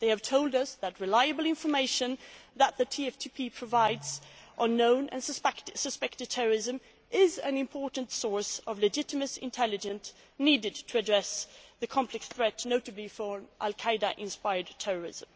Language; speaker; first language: English; non-native, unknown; Swedish